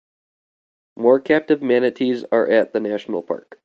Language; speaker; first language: English; native; English